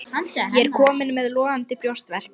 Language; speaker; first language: Icelandic; non-native, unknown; Lithuanian